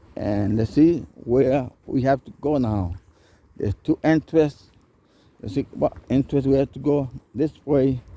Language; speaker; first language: English; non-native, fluent; Spanish